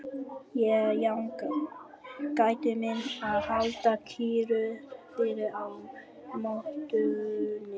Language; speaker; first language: Icelandic; non-native, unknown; Vietnamese